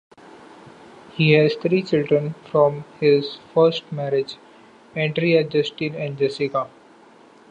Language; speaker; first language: English; non-native, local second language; Marathi